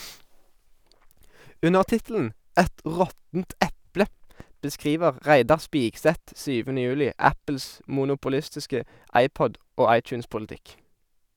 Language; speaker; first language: Norwegian; native; Norwegian